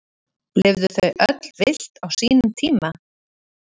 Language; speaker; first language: Icelandic; native; Icelandic